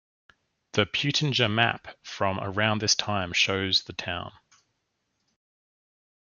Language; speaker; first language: English; native; English